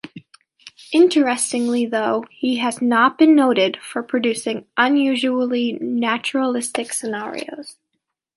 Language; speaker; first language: English; native; English